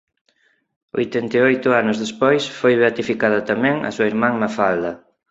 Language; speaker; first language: Galician; non-native, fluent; Spanish